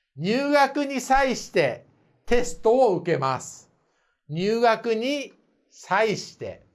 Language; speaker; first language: Japanese; native; Japanese